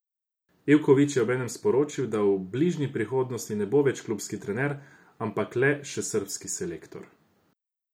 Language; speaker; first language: Slovenian; non-native, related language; Croatian